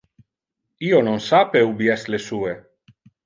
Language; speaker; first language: Interlingua; non-native, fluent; Italian